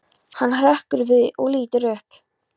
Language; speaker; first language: Icelandic; non-native, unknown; Polish